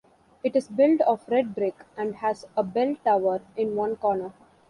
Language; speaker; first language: English; non-native, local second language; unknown